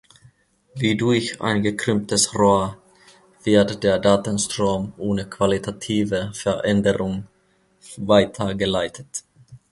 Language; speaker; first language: German; non-native, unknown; Finnish